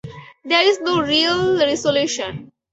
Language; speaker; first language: English; native; English